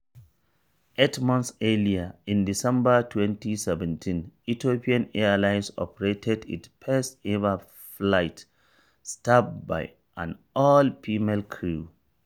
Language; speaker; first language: English; non-native, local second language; Hausa